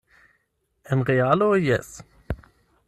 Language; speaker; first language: Esperanto; non-native, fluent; German